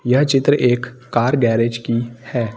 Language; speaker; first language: Hindi; native; Hindi